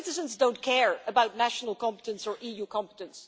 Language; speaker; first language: English; non-native, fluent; Dutch